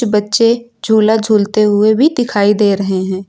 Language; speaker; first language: Hindi; native; Hindi